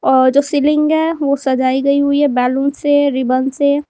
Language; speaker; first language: Hindi; native; Hindi